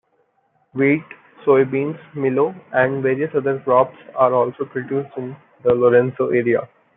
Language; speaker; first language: English; non-native, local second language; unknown